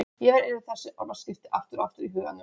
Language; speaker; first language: Icelandic; non-native, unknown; Polish